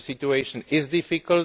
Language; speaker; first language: English; non-native, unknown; Greek